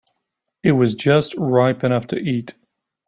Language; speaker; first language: English; native; English